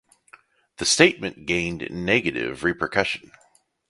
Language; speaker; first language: English; native; English